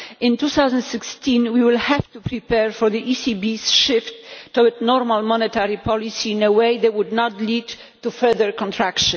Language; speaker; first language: English; non-native, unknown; Polish